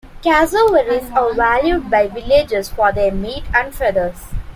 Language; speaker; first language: English; non-native, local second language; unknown